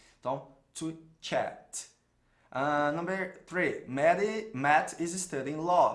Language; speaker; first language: English; non-native, fluent; Portuguese